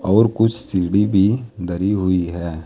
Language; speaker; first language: Hindi; native; Hindi